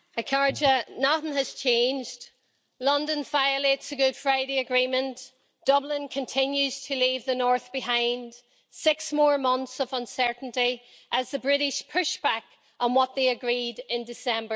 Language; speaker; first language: English; native; English